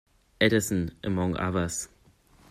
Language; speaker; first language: English; non-native, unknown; German